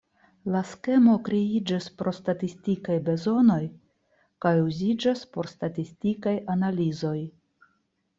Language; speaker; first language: Esperanto; non-native, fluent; Russian